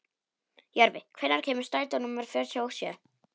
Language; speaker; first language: Icelandic; non-native, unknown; Polish